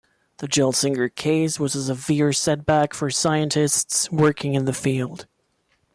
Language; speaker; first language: English; non-native, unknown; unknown